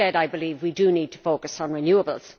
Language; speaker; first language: English; native; English